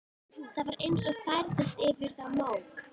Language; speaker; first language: Icelandic; native; Icelandic